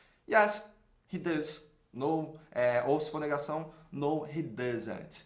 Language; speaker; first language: English; non-native, fluent; Portuguese